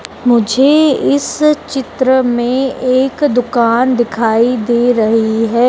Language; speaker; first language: Hindi; native; Hindi